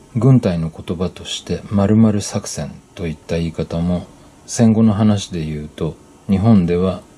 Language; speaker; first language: Japanese; native; Japanese